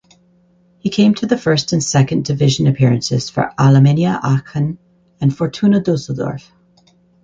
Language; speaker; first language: English; native; English